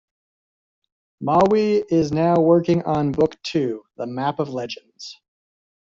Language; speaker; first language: English; native; English